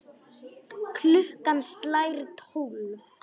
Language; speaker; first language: Icelandic; non-native, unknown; Polish